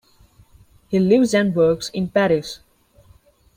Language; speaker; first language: English; non-native, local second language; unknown